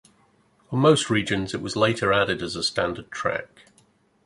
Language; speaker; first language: English; native; English